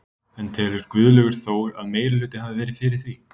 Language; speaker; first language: Icelandic; native; Icelandic